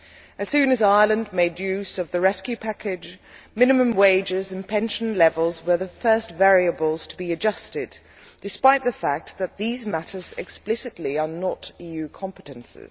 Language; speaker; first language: English; non-native, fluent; Dutch